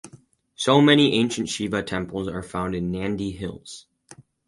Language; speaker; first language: English; native; English